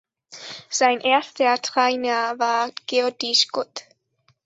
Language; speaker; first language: German; non-native, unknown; Spanish